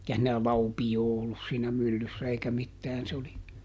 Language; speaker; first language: Finnish; native; Finnish